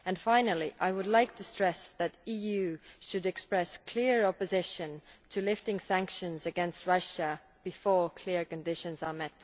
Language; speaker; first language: English; non-native, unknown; Estonian